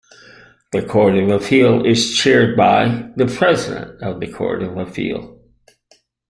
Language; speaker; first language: English; native; English